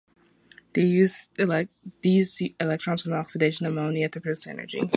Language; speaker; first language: English; native; English